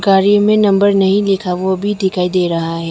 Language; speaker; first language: Hindi; non-native, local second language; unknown